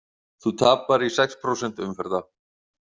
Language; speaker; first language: Icelandic; native; Icelandic